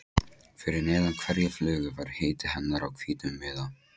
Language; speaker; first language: Icelandic; non-native, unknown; Polish